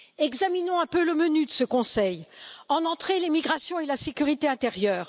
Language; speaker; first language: French; native; French